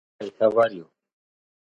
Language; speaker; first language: English; non-native, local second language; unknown